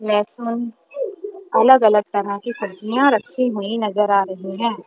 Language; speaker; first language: Hindi; non-native, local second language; Punjabi